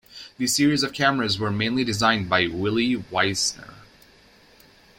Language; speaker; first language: English; native; English